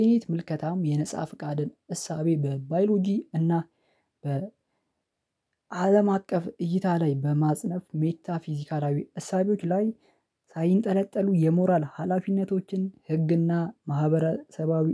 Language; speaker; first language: Amharic; non-native, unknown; Oromo